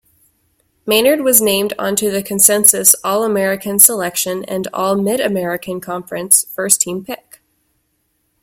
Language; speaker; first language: English; native; English